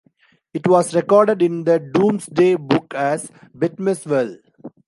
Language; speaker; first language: English; non-native, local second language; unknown